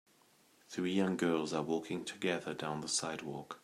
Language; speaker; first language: English; native; English